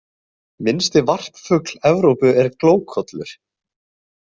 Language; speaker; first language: Icelandic; native; Icelandic